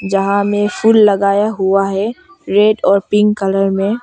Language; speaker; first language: Hindi; early bilingual, other home language; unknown